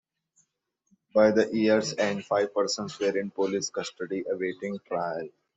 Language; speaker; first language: English; non-native, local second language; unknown